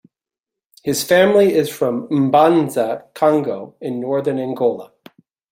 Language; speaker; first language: English; native; English